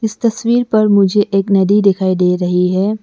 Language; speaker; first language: Hindi; non-native, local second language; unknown